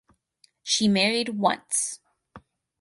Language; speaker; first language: English; native; English